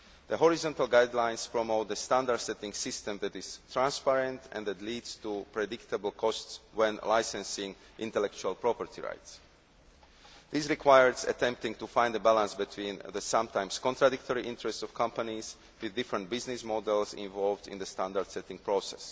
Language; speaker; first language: English; non-native, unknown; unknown